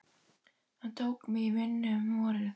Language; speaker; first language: Icelandic; native; Icelandic